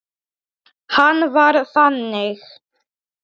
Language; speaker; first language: Icelandic; non-native, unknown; Polish